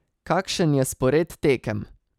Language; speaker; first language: Slovenian; native; Slovenian